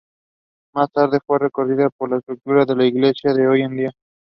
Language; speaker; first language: English; non-native, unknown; Spanish